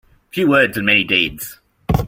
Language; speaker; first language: English; native; English